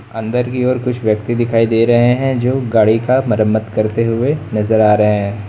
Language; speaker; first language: Hindi; native; Hindi